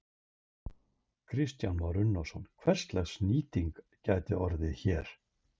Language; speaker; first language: Icelandic; native; Icelandic